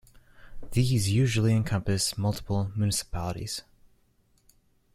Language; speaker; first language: English; native; English